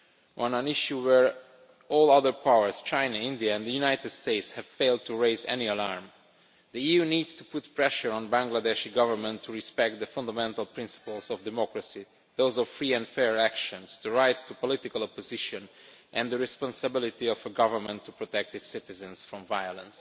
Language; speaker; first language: English; non-native, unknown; Romanian